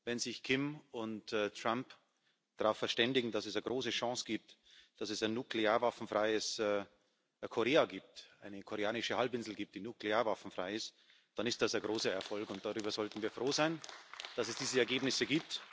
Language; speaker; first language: German; native; German